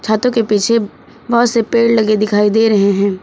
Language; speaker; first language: Hindi; native; Hindi